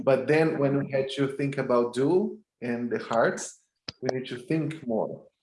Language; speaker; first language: English; non-native, fluent; Portuguese